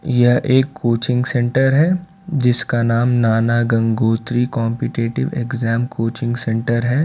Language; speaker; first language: Hindi; non-native, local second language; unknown